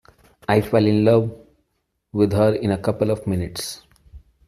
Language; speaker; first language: English; non-native, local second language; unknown